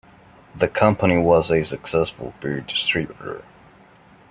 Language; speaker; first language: English; non-native, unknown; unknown